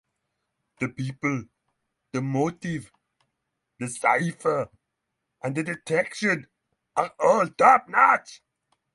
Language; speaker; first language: English; non-native, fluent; Norwegian